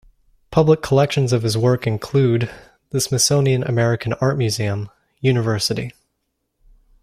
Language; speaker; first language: English; native; English